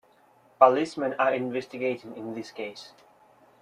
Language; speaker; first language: English; native; English